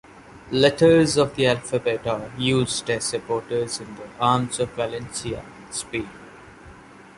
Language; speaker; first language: English; non-native, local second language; Malayalam